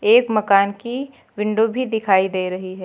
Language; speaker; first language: Hindi; native; Hindi